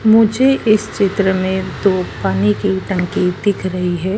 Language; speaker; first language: Hindi; native; Hindi